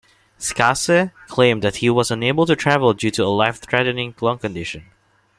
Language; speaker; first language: English; non-native, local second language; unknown